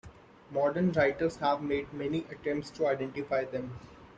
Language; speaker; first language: English; non-native, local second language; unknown